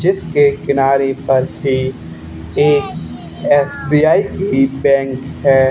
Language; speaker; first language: Hindi; native; Hindi